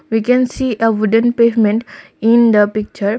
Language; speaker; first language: English; non-native, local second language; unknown